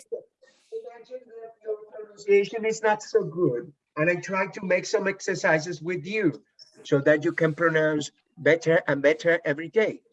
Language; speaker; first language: English; non-native, fluent; Spanish